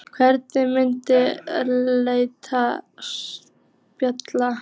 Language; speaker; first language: Icelandic; native; Icelandic